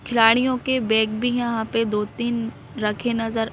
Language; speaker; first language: Hindi; native; Hindi